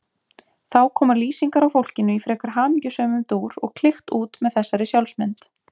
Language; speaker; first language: Icelandic; native; Icelandic